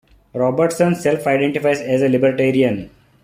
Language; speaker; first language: English; non-native, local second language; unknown